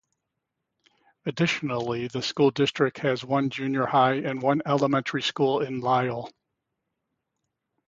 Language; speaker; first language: English; native; English